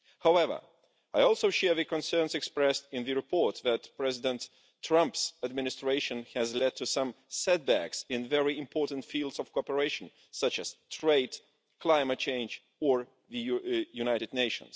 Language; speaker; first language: English; non-native, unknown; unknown